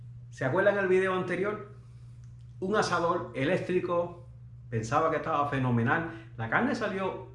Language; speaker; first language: Spanish; native; Spanish